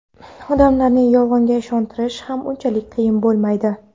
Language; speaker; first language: Uzbek; non-native, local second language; Kara-Kalpak